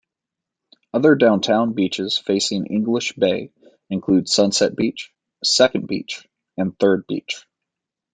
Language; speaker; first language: English; native; English